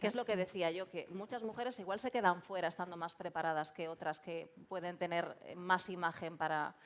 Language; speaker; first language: Spanish; non-native, local second language; Galician